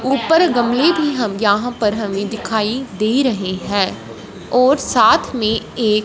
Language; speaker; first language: Hindi; non-native, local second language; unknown